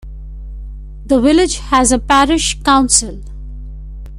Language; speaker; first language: English; non-native, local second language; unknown